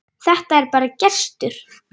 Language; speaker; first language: Icelandic; native; Icelandic